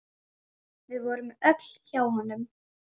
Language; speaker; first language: Icelandic; native; Icelandic